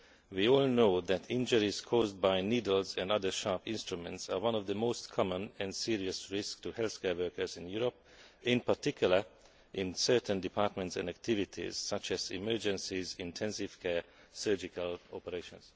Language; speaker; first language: English; non-native, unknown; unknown